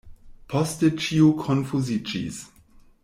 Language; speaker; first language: Esperanto; non-native, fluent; German